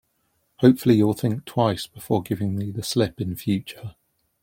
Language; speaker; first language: English; native; English